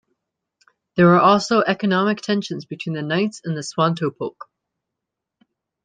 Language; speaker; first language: English; native; English